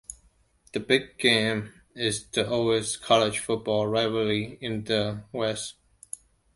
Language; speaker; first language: English; non-native, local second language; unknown